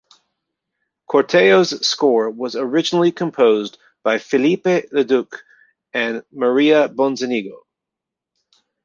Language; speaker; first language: English; native; English